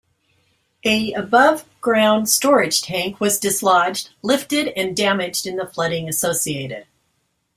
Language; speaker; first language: English; native; English